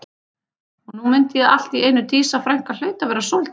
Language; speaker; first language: Icelandic; native; Icelandic